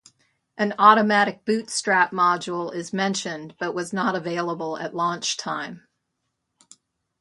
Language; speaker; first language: English; native; English